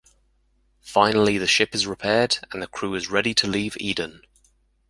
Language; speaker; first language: English; native; English